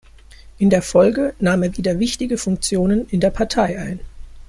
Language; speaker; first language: German; native; German